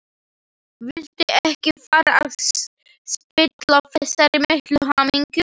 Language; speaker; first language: Icelandic; non-native, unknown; Slovak